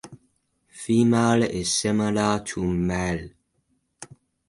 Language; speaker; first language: English; native; English